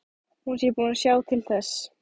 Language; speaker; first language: Icelandic; native; Icelandic